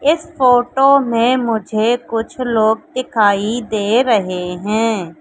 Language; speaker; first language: Hindi; native; Hindi